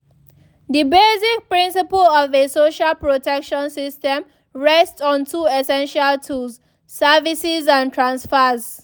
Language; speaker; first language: English; non-native, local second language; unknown